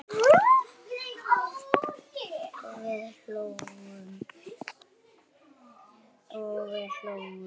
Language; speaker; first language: Icelandic; native; Icelandic